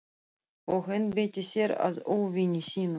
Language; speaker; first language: Icelandic; non-native, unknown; Russian